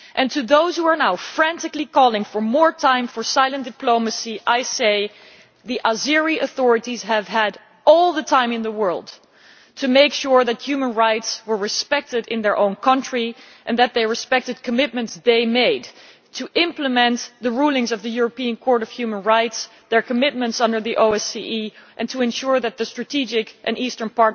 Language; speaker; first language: English; non-native, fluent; Dutch